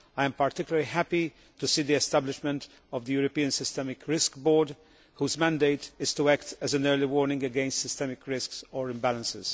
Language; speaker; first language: English; non-native, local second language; Maltese